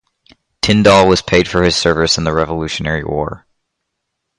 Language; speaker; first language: English; native; English